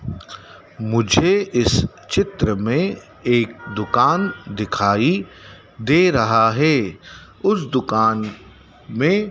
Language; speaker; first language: Hindi; native; Hindi